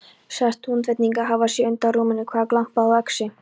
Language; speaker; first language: Icelandic; non-native, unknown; Polish